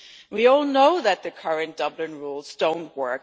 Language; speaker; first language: English; non-native, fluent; German